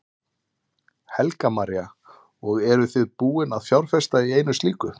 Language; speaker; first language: Icelandic; native; Icelandic